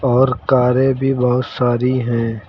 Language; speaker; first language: Hindi; native; Hindi